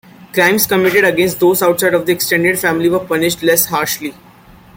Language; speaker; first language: English; non-native, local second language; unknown